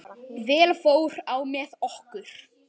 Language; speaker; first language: Icelandic; native; Icelandic